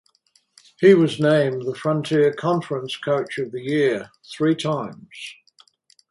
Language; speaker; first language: English; native; English